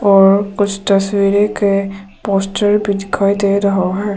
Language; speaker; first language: Hindi; early bilingual, other home language; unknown